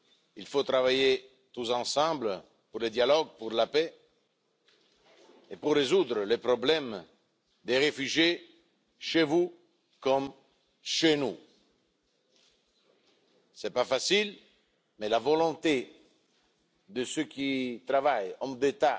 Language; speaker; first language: French; non-native, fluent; Italian